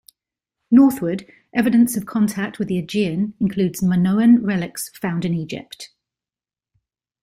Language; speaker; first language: English; native; English